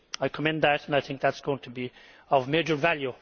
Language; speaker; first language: English; native; English